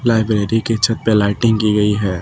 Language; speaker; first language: Hindi; native; Hindi